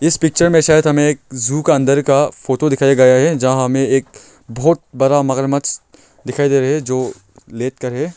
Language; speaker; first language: Hindi; non-native, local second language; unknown